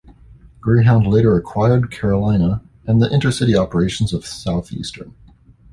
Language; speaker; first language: English; native; English